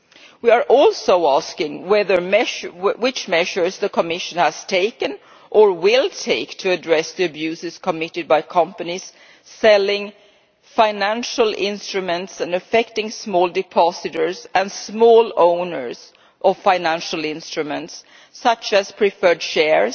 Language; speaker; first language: English; non-native, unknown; Swedish